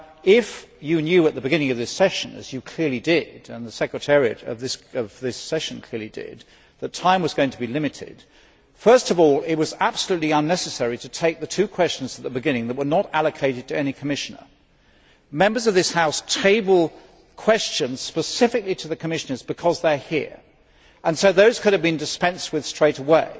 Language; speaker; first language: English; native; English